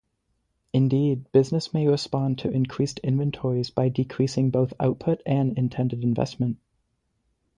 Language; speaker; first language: English; native; English